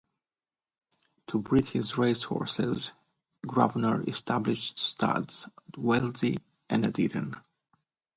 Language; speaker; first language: English; non-native, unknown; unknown